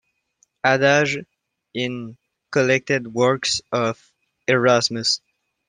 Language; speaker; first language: English; non-native, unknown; French